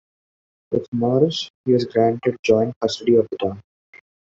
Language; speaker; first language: English; non-native, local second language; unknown